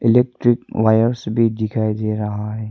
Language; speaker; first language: Hindi; early bilingual, other home language; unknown